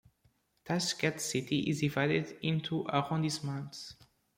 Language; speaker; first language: English; non-native, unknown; Portuguese